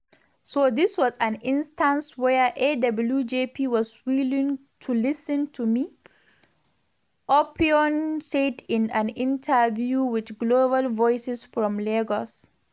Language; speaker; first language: English; non-native, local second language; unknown